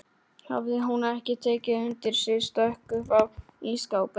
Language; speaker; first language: Icelandic; non-native, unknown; Polish